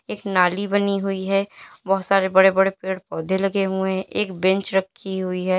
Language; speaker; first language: Hindi; native; Hindi